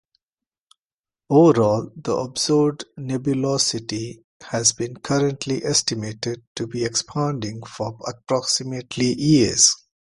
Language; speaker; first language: English; non-native, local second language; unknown